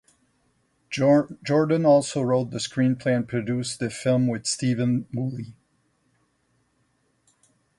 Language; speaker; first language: English; non-native, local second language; French